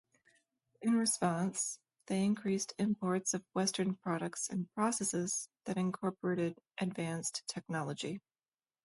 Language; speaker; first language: English; native; English